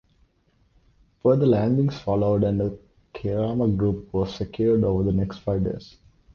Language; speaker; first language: English; non-native, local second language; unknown